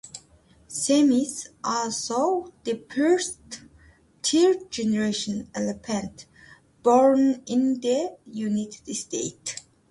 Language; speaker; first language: English; native; English